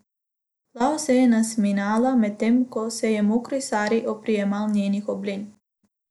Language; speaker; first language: Slovenian; non-native, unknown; Macedonian